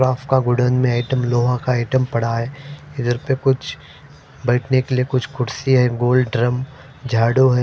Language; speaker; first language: Hindi; non-native, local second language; Punjabi